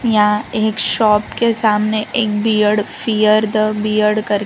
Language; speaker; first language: Hindi; non-native, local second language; Gujarati